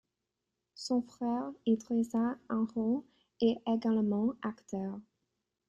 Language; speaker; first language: French; non-native, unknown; English